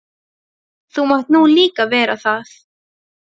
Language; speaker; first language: Icelandic; non-native, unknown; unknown